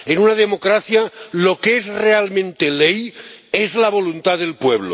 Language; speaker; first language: Spanish; non-native, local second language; Catalan